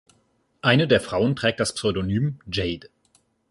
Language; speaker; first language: German; native; German